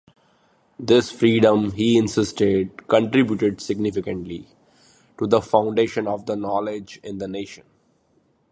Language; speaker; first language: English; non-native, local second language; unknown